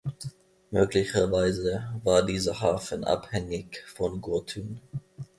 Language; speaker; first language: German; non-native, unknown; Finnish